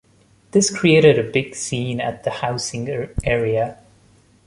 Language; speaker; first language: English; non-native, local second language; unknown